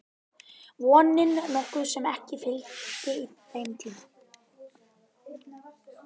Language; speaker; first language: Icelandic; native; Icelandic